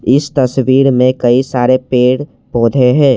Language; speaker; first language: Hindi; non-native, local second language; Assamese